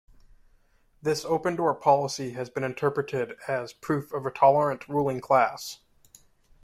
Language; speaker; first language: English; native; English